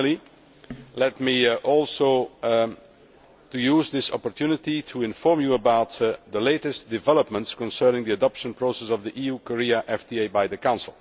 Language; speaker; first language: English; non-native, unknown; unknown